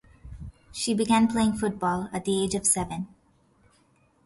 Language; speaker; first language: English; non-native, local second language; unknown